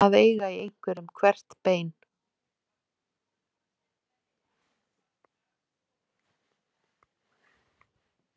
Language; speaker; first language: Icelandic; native; Icelandic